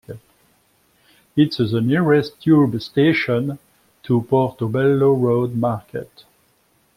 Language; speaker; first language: English; non-native, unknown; French